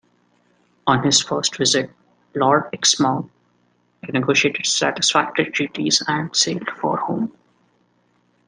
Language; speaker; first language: English; non-native, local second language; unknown